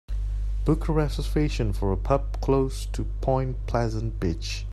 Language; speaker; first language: English; non-native, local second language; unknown